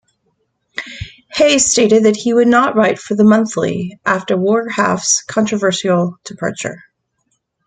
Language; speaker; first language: English; native; English